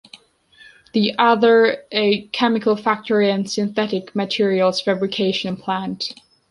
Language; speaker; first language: English; non-native, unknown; Georgian